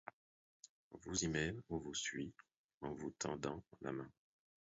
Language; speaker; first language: French; non-native, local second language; Haitian Creole